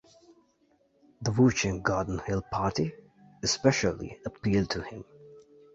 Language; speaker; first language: English; native; English